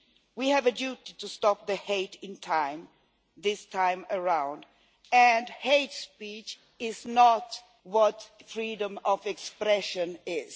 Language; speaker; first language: English; non-native, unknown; Swedish